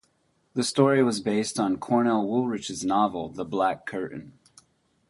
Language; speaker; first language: English; native; English